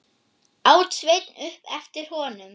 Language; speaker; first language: Icelandic; non-native, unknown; German